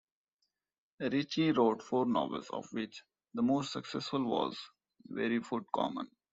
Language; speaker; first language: English; non-native, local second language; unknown